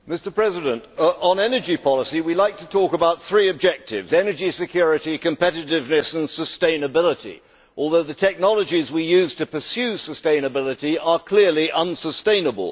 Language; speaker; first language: English; native; English